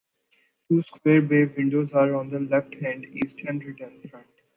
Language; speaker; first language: English; non-native, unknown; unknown